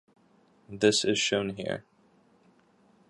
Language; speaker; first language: English; native; English